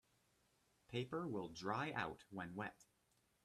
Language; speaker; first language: English; native; English